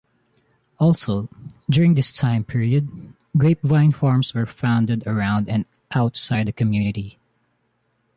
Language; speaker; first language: English; non-native, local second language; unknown